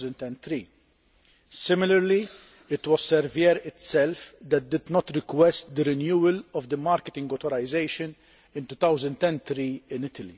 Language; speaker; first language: English; non-native, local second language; Maltese